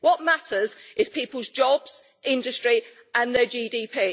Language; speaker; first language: English; native; English